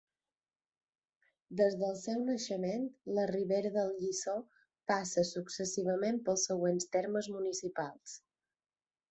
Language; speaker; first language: Catalan; native; Catalan